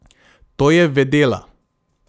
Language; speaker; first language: Slovenian; non-native, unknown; Macedonian